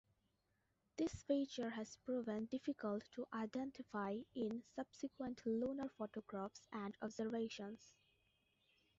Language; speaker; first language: English; non-native, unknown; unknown